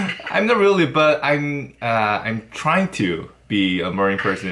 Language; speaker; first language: English; non-native, learner; Korean